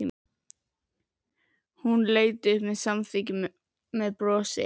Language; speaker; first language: Icelandic; native; Icelandic